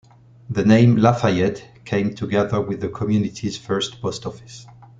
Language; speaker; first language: English; non-native, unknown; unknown